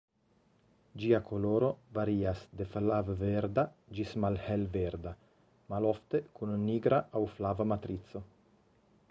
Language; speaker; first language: Esperanto; non-native, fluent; Italian